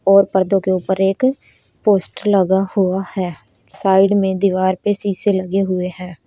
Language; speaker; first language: Hindi; native; Hindi